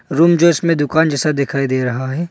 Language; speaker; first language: Hindi; non-native, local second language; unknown